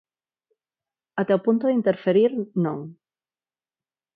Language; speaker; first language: Galician; non-native, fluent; Spanish